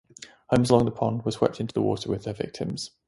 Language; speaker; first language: English; native; English